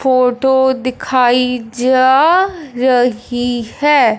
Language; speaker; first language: Hindi; non-native, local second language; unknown